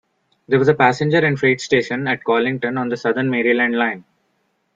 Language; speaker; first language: English; non-native, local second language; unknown